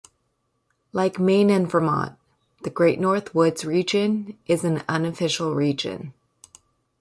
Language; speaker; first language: English; native; English